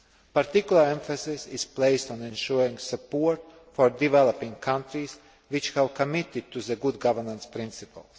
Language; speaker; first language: English; non-native, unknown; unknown